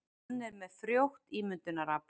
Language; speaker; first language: Icelandic; native; Icelandic